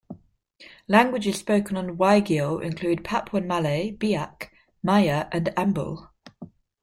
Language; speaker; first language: English; native; English